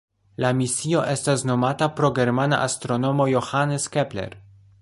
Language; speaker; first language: Esperanto; non-native, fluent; Polish